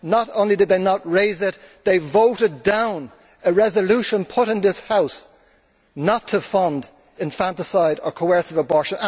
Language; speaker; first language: English; native; English